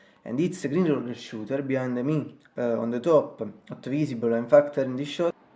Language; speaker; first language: English; non-native, learner; Italian